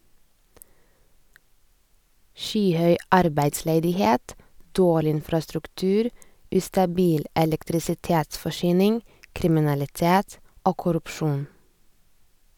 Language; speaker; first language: Norwegian; non-native, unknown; Lithuanian